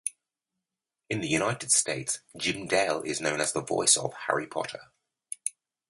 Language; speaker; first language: English; native; English